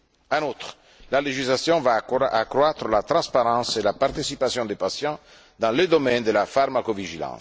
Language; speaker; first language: French; non-native, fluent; Italian